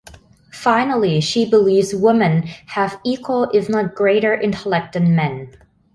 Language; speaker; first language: English; non-native, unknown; Thai